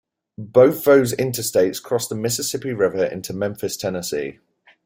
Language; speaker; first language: English; native; English